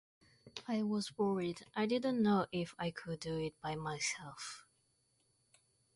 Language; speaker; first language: English; non-native, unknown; French